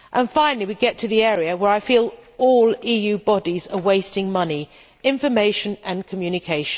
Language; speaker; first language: English; native; English